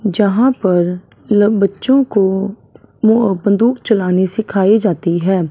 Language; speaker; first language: Hindi; non-native, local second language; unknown